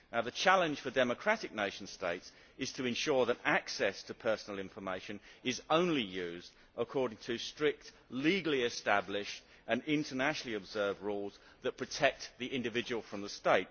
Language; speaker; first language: English; native; English